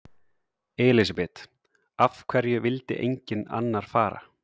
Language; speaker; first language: Icelandic; native; Icelandic